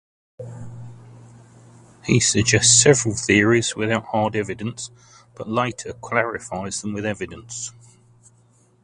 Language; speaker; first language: English; native; English